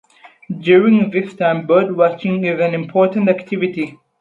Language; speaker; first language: English; non-native, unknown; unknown